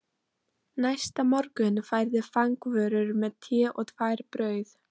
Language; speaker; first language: Icelandic; non-native, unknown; Polish